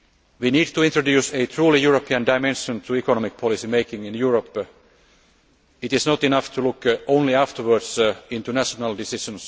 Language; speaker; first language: English; non-native, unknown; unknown